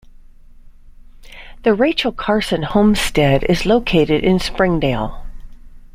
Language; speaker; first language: English; native; English